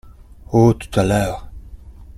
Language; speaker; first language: French; non-native, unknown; Italian